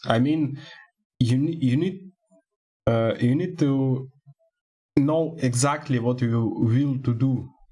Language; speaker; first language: English; non-native, learner; Russian